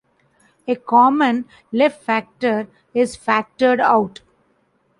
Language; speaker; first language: English; non-native, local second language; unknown